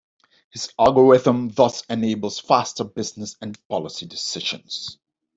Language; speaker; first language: English; non-native, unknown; Dutch